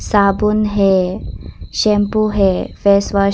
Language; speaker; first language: Hindi; early bilingual, other home language; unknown